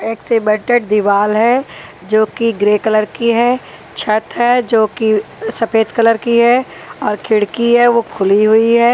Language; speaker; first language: Hindi; non-native, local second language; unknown